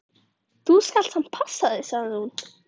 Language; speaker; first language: Icelandic; native; Icelandic